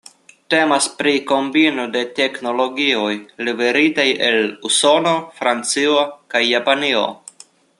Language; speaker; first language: Esperanto; non-native, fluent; Russian